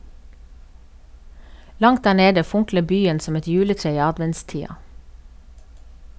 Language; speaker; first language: Norwegian; native; Norwegian